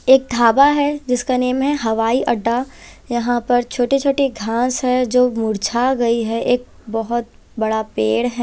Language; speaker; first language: Hindi; non-native, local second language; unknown